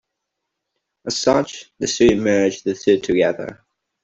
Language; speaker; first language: English; non-native, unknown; Catalan